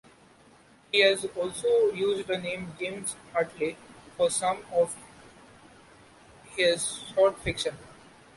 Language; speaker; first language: English; non-native, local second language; Marathi